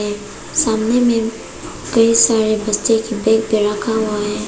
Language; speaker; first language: Hindi; non-native, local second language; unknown